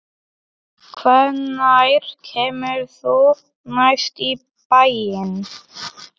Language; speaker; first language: Icelandic; non-native, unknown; Polish